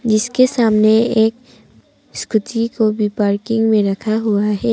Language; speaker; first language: Hindi; non-native, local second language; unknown